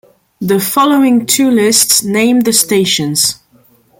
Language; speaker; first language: English; non-native, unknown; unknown